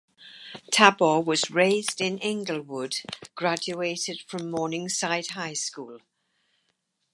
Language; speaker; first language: English; native; English